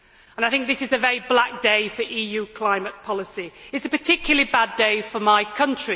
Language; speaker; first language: English; native; English